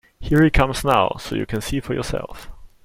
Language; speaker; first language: English; non-native, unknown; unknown